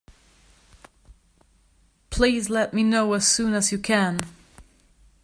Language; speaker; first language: English; non-native, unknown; German